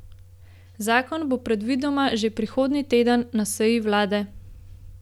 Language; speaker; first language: Slovenian; native; Slovenian